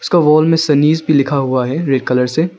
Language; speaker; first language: Hindi; early bilingual, other home language; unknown